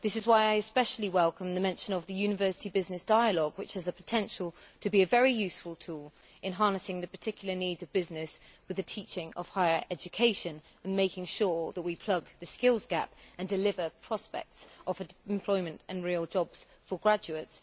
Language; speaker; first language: English; native; English